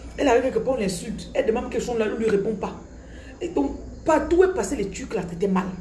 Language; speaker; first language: French; non-native, local second language; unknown